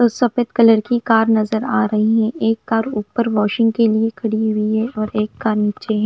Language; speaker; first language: Hindi; non-native, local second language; Punjabi